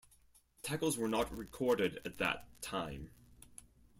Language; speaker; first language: English; non-native, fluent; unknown